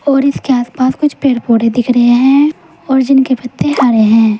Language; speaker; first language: Hindi; native; Hindi